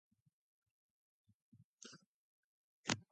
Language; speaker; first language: English; non-native, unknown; Mongolian